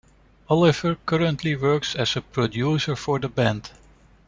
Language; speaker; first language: English; non-native, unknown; Dutch